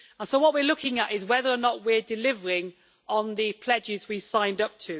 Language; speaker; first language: English; native; English